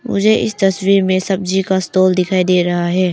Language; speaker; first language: Hindi; non-native, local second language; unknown